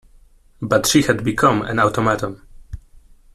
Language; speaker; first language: English; non-native, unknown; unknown